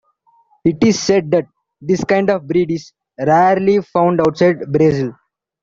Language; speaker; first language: English; non-native, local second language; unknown